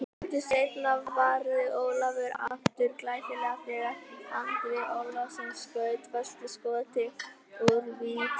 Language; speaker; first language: Icelandic; native; Icelandic